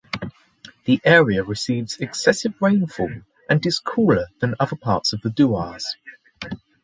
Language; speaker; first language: English; native; English